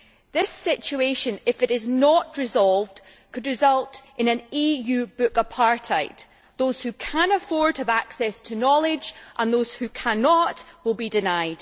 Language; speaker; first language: English; native; English